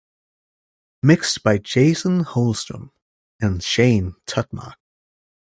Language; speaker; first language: English; native; English